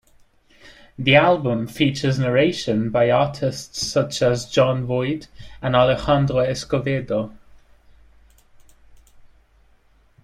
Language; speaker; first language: English; native; English